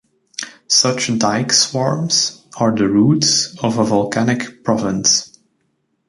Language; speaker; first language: English; native; English